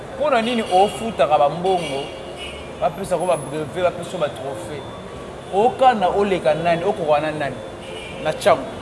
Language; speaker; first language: Lingala; non-native, local second language; Phende